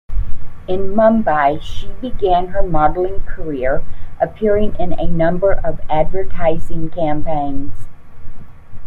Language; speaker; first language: English; native; English